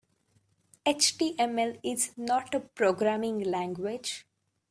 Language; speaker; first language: English; non-native, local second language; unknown